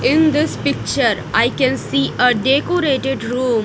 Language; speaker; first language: English; non-native, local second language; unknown